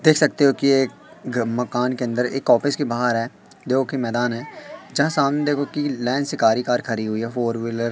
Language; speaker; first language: Hindi; native; Hindi